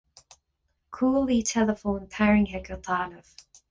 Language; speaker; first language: Irish; non-native, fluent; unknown